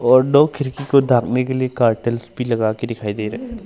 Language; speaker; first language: Hindi; non-native, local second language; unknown